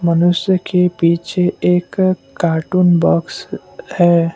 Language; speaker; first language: Hindi; non-native, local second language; Assamese